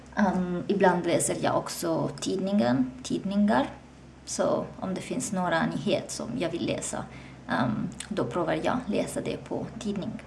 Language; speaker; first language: Swedish; non-native, learner; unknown